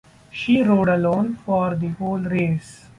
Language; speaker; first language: English; non-native, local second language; Marathi